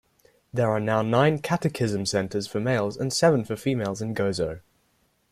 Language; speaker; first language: English; native; English